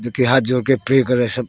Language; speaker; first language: Hindi; early bilingual, other home language; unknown